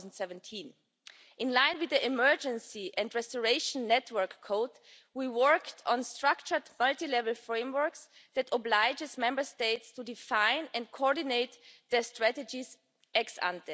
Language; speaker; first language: English; non-native, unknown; German